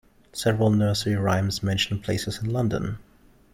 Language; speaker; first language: English; non-native, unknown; German